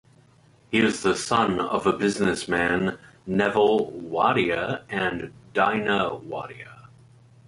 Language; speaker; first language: English; native; English